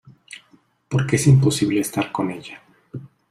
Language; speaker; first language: Spanish; native; Spanish